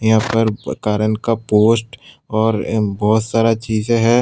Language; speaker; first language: Hindi; non-native, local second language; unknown